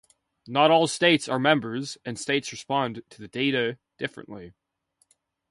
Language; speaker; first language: English; native; English